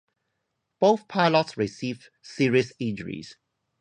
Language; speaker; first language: English; non-native, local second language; Cantonese